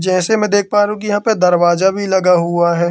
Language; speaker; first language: Hindi; native; Hindi